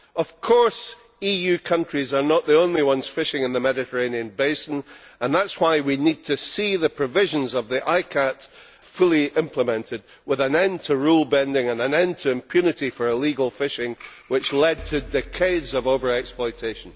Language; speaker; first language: English; native; English